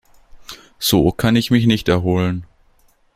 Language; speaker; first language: German; native; German